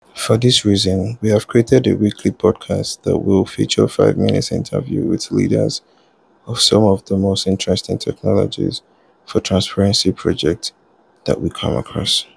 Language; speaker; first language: English; non-native, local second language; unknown